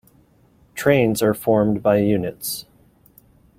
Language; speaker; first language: English; native; English